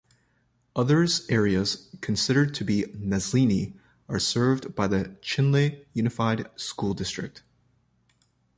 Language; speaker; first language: English; native; English